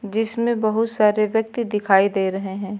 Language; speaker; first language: Hindi; native; Hindi